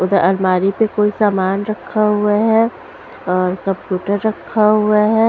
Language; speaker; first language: Hindi; non-native, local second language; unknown